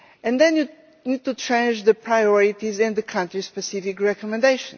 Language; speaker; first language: English; non-native, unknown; Portuguese